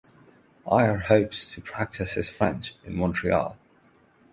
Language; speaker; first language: English; non-native, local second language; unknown